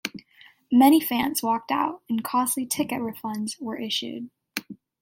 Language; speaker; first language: English; native; English